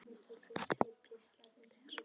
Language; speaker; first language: Icelandic; non-native, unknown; Polish